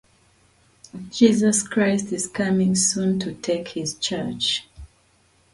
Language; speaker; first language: English; non-native, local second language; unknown